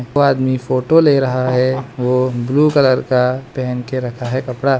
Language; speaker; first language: Hindi; non-native, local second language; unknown